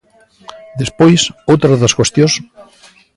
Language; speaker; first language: Galician; native; Galician